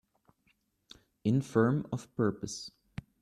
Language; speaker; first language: English; native; English